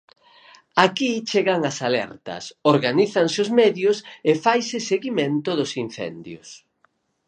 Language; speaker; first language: Galician; native; Galician